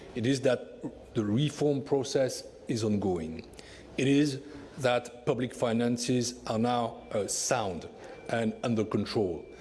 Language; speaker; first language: English; non-native, fluent; French